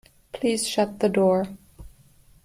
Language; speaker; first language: English; non-native, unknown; German